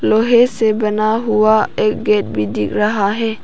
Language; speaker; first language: Hindi; non-native, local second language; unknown